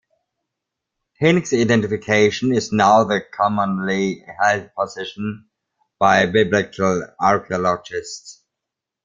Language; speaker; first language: English; non-native, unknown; German